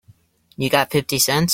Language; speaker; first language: English; native; English